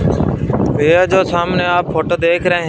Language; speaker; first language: Hindi; non-native, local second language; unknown